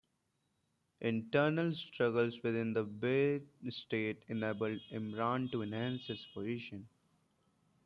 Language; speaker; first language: English; non-native, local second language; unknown